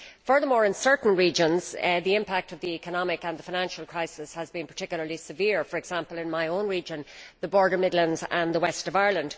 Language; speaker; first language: English; native; English